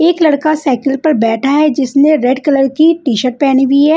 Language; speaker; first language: Hindi; non-native, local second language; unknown